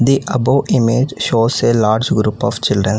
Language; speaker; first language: English; non-native, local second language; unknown